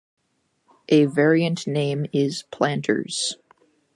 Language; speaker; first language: English; native; English